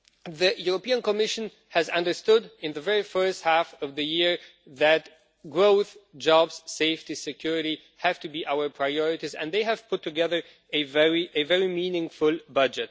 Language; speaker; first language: English; non-native, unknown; Romanian